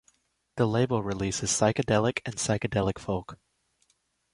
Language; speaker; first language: English; native; English